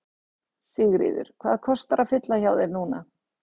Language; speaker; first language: Icelandic; native; Icelandic